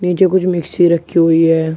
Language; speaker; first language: Hindi; native; Hindi